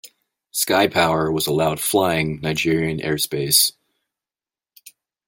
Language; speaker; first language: English; native; English